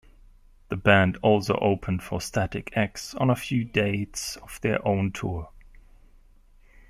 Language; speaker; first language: English; non-native, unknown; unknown